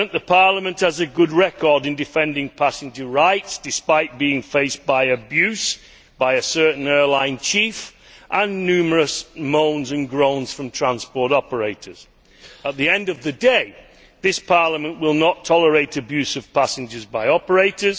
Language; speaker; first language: English; native; English